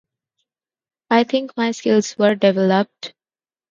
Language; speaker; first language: English; non-native, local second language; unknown